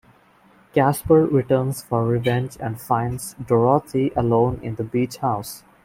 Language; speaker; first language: English; non-native, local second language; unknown